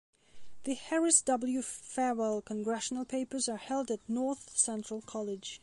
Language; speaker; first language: English; non-native, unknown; Belarusian